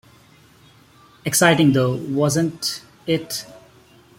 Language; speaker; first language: English; non-native, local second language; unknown